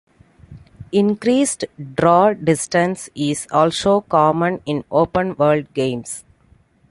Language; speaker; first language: English; non-native, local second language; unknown